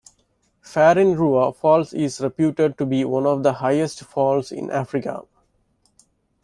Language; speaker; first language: English; non-native, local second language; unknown